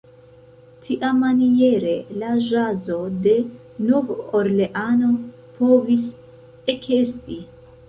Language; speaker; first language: Esperanto; non-native, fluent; Central Kurdish